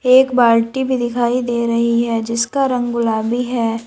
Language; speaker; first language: Hindi; native; Hindi